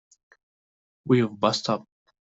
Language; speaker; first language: English; non-native, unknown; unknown